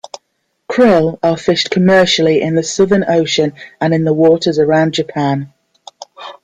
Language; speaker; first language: English; native; English